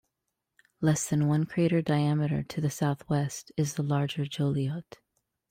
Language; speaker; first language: English; native; English